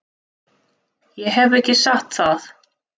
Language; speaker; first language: Icelandic; non-native, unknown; Russian